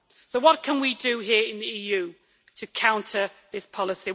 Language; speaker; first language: English; native; English